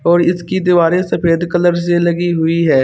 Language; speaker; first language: Hindi; native; Hindi